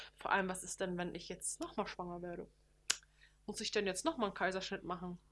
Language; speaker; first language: German; early bilingual, other home language; Turkish